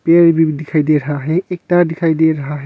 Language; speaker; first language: Hindi; non-native, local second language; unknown